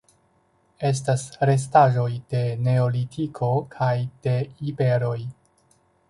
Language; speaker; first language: Esperanto; non-native, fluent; Chinese